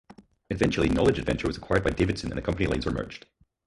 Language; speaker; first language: English; native; English